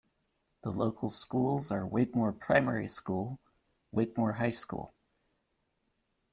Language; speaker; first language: English; native; English